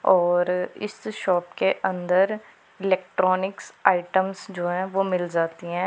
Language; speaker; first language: Hindi; non-native, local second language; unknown